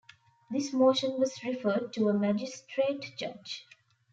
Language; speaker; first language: English; non-native, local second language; Tamil